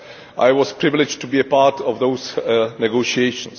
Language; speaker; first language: English; non-native, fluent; Czech